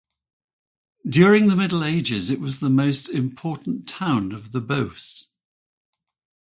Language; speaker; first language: English; native; English